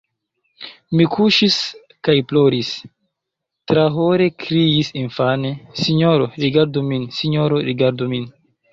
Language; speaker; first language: Esperanto; non-native, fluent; Chinese